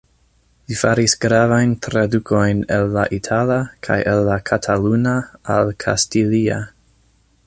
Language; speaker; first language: Esperanto; non-native, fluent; English